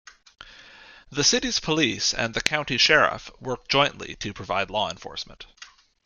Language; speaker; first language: English; native; English